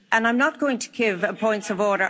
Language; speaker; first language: English; native; English